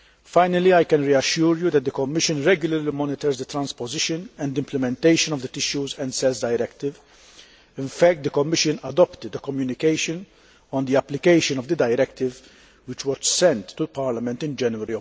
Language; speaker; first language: English; non-native, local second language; Maltese